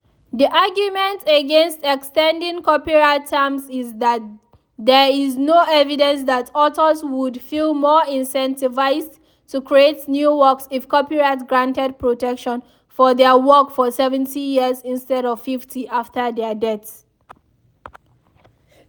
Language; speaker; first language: English; non-native, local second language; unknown